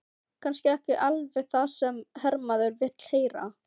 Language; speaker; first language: Icelandic; non-native, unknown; Filipino